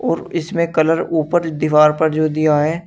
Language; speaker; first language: Hindi; native; Hindi